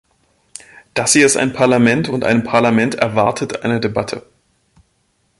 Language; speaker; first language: German; native; German